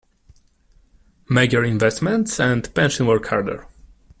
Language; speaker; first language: English; non-native, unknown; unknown